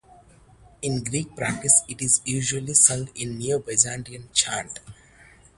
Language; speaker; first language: English; non-native, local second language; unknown